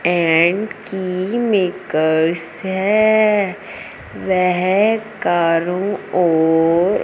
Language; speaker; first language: Hindi; non-native, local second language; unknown